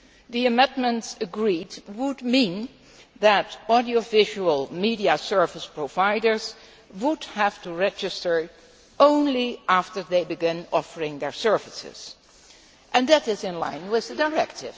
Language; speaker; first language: English; non-native, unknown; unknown